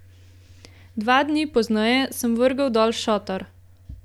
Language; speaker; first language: Slovenian; native; Slovenian